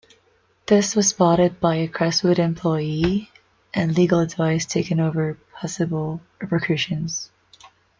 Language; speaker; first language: English; non-native, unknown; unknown